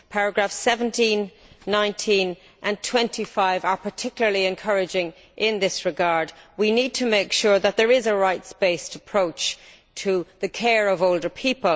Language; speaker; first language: English; native; English